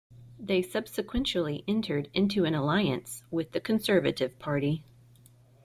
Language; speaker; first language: English; native; English